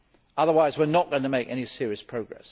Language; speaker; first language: English; native; English